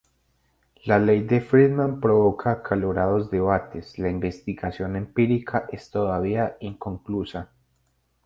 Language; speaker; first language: Spanish; native; Spanish